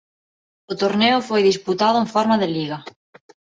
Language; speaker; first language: Galician; non-native, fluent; Spanish